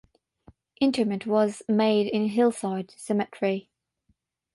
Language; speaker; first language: English; non-native, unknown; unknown